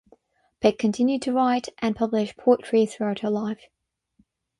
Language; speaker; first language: English; non-native, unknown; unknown